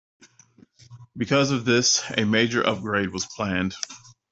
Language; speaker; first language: English; native; English